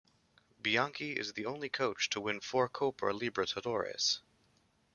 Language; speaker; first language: English; native; English